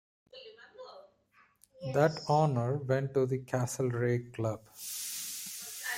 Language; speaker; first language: English; non-native, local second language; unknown